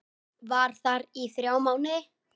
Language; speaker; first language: Icelandic; native; Icelandic